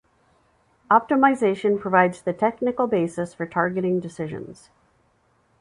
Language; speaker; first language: English; native; English